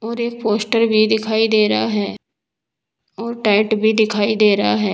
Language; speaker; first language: Hindi; native; Hindi